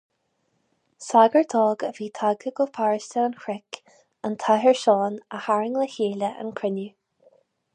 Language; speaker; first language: Irish; non-native, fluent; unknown